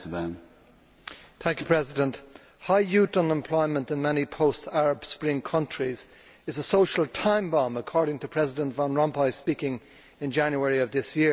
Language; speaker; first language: English; native; English